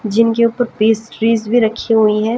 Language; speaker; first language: Hindi; native; Hindi